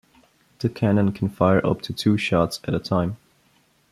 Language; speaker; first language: English; non-native, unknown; Bulgarian